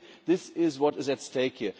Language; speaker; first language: English; non-native, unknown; German